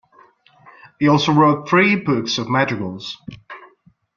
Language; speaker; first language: English; non-native, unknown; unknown